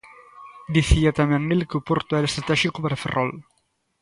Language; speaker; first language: Galician; native; Galician